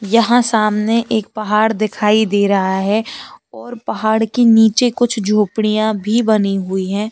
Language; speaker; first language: Hindi; native; Hindi